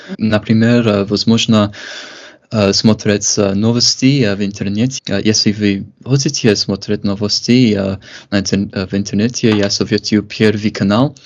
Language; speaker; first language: Russian; non-native, fluent; English